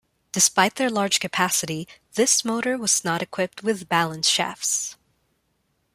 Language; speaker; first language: English; non-native, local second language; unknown